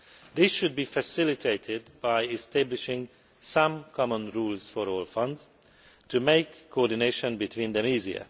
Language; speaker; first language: English; non-native, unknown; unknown